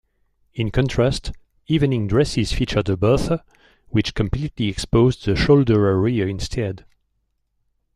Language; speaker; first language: English; non-native, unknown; French